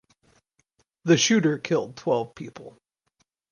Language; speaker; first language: English; native; English